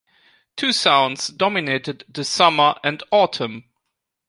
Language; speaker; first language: English; non-native, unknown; German